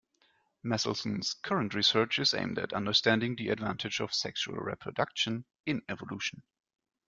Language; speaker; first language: English; non-native, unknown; German